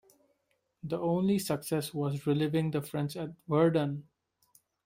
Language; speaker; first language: English; non-native, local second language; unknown